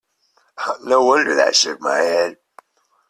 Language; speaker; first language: English; native; English